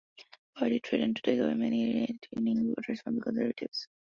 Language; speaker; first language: English; non-native, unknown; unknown